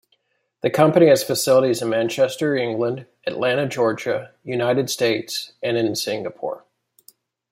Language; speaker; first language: English; native; English